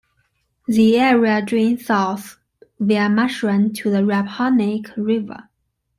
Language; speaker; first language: English; non-native, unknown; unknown